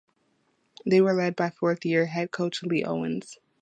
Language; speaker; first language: English; native; English